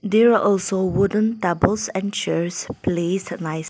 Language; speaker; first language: English; non-native, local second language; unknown